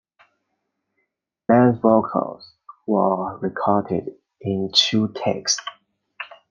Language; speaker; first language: English; non-native, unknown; Chinese